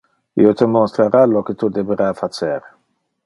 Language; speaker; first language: Interlingua; non-native, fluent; Dutch